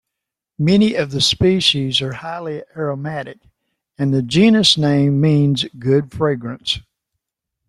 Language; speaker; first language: English; native; English